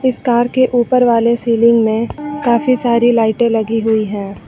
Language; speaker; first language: Hindi; native; Hindi